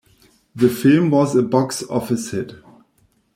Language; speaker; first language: English; non-native, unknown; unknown